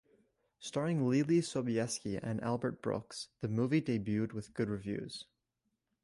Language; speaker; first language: English; native; English